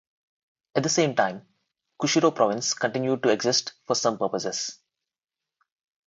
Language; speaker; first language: English; non-native, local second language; Telugu